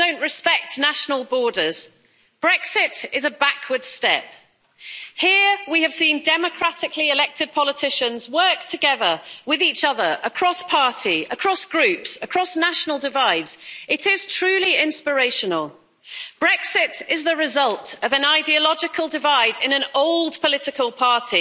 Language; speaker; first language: English; native; English